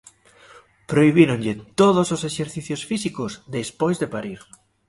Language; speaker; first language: Galician; native; Galician